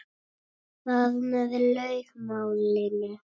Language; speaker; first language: Icelandic; native; Icelandic